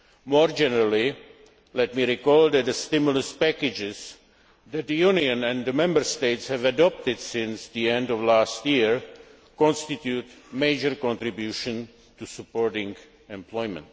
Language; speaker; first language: English; non-native, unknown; Czech